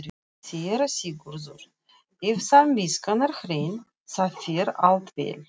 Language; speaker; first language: Icelandic; non-native, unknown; Russian